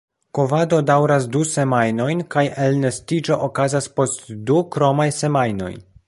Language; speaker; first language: Esperanto; non-native, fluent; Polish